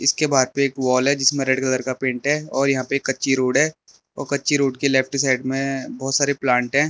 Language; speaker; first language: Hindi; early bilingual, other home language; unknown